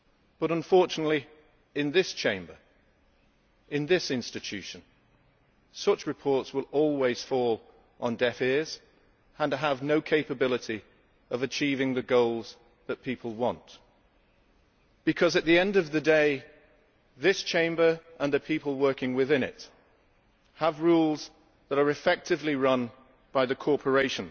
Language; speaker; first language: English; native; English